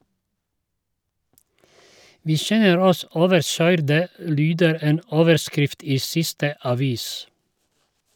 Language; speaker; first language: Norwegian; non-native, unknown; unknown